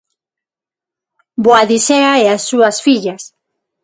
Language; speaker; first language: Galician; non-native, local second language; Spanish